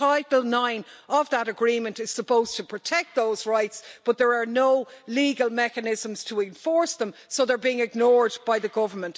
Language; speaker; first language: English; native; English